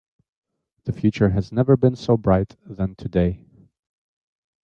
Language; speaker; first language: English; native; English